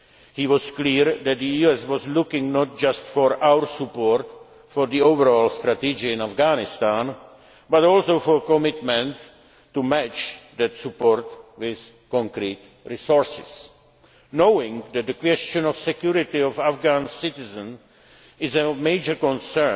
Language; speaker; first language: English; non-native, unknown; Czech